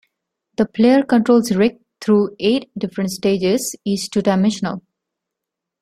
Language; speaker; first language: English; non-native, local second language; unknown